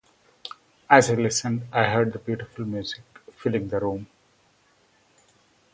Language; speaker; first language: English; non-native, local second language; Kannada